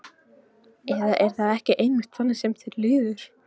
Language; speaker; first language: Icelandic; non-native, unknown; Polish